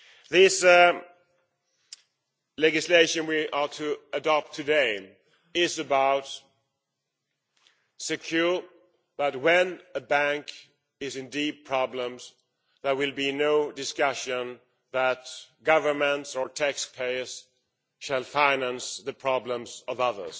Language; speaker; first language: English; non-native, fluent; Swedish